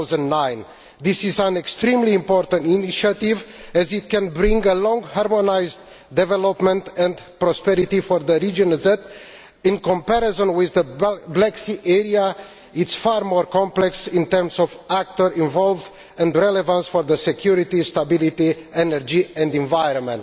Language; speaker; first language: English; non-native, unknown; Romanian